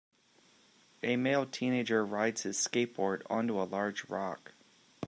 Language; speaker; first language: English; native; English